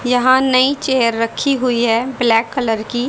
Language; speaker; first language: Hindi; native; Hindi